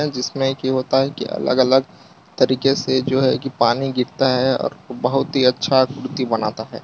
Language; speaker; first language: Hindi; non-native, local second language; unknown